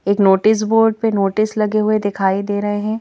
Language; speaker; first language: Hindi; native; Hindi